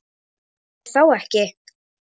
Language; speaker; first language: Icelandic; non-native, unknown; Polish